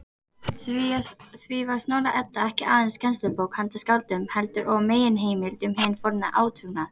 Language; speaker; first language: Icelandic; native; Icelandic